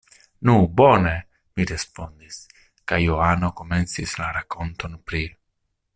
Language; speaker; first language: Esperanto; non-native, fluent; Italian